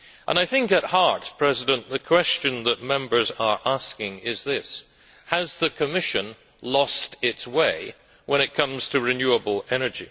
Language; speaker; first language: English; native; English